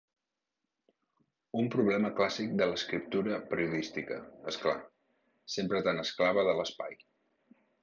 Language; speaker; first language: Catalan; native; Catalan